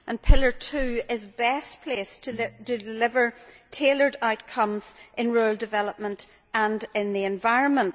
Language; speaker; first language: English; native; English